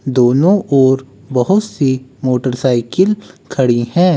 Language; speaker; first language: Hindi; native; Hindi